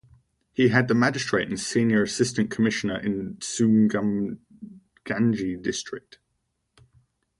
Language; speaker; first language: English; native; English